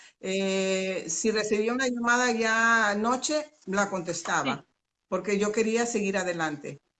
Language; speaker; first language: Spanish; native; Spanish